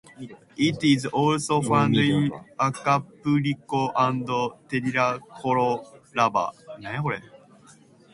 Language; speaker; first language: English; native; English